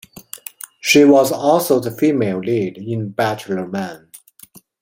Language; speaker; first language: English; non-native, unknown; Chinese